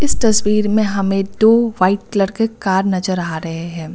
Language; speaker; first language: Hindi; native; Hindi